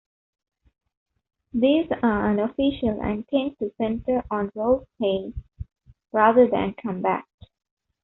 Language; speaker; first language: English; non-native, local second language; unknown